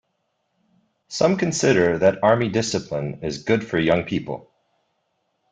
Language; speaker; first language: English; native; English